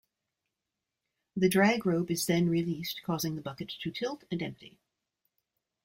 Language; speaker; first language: English; native; English